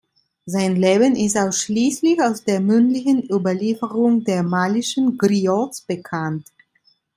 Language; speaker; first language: German; non-native, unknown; Italian